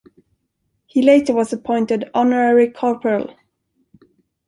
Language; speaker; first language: English; non-native, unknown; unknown